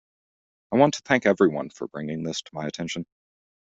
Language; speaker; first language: English; native; English